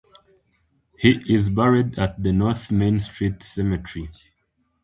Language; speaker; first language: English; non-native, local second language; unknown